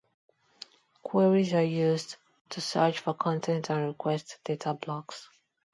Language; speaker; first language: English; non-native, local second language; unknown